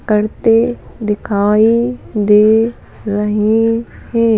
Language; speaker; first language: Hindi; native; Hindi